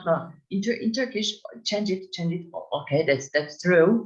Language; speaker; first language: English; non-native, fluent; Turkish